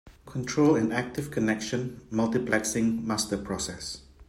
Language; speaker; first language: English; non-native, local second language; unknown